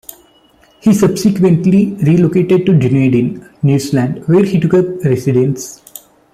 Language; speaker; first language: English; non-native, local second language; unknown